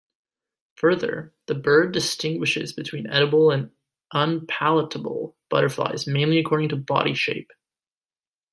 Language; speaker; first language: English; native; English